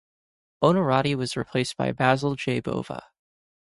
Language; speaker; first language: English; native; English